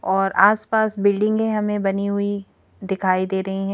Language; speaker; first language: Hindi; native; Hindi